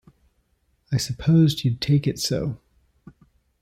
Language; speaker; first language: English; native; English